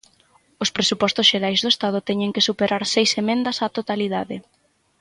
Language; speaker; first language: Galician; native; Galician